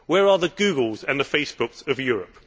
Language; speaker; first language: English; native; English